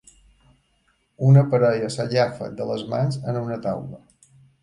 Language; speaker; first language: Catalan; native; Catalan